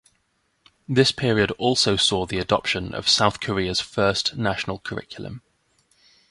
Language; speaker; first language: English; native; English